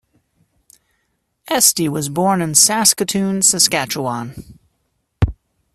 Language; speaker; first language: English; native; English